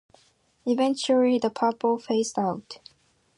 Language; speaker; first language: English; non-native, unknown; Japanese